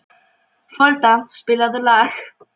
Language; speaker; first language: Icelandic; non-native, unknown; Polish